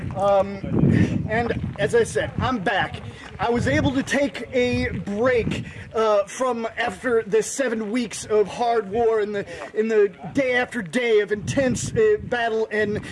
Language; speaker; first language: English; native; English